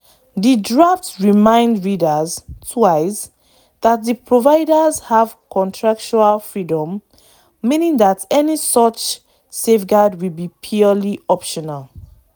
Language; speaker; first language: English; non-native, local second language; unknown